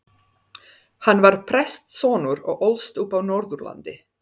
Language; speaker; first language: Icelandic; non-native, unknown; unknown